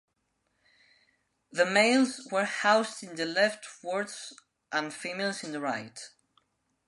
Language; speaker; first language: English; non-native, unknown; Spanish